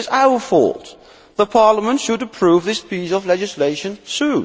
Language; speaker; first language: English; non-native, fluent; Dutch